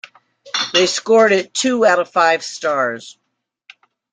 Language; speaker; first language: English; native; English